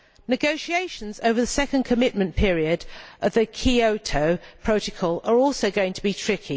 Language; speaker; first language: English; native; English